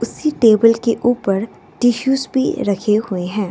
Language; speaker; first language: Hindi; non-native, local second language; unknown